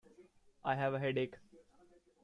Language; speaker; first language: English; non-native, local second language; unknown